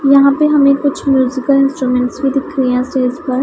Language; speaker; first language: Hindi; non-native, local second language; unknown